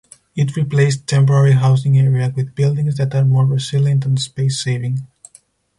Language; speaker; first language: English; non-native, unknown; Spanish